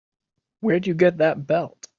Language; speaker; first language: English; native; English